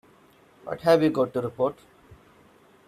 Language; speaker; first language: English; non-native, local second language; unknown